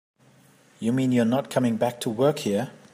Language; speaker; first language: English; native; English